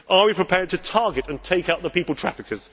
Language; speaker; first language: English; native; English